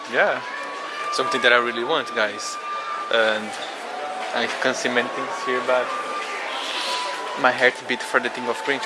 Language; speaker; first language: English; non-native, fluent; Portuguese